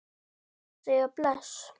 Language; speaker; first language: Icelandic; native; Icelandic